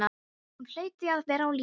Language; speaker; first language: Icelandic; non-native, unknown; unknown